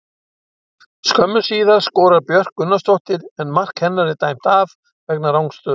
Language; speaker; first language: Icelandic; native; Icelandic